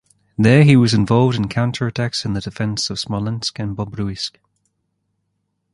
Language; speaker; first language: English; native; English